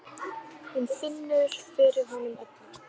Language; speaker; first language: Icelandic; native; Icelandic